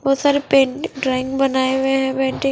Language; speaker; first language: Hindi; non-native, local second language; Punjabi